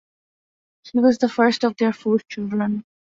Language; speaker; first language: English; non-native, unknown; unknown